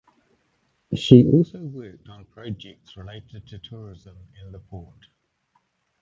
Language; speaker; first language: English; native; English